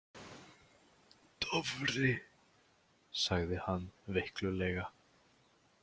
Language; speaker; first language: Icelandic; native; Icelandic